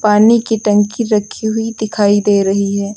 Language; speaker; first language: Hindi; native; Hindi